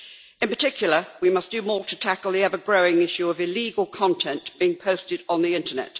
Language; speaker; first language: English; native; English